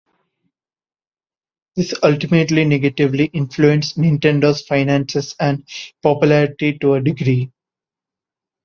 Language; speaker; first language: English; non-native, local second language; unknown